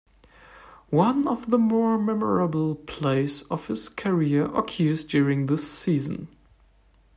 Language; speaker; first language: English; non-native, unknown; German